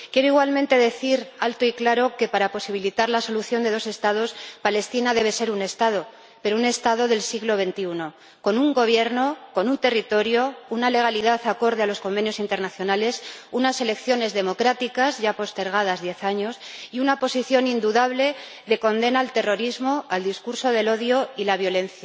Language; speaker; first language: Spanish; native; Spanish